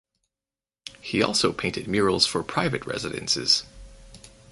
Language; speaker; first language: English; native; English